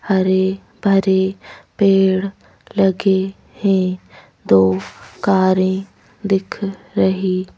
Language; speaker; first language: Hindi; native; Hindi